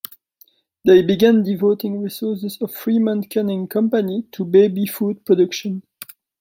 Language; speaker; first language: English; non-native, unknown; French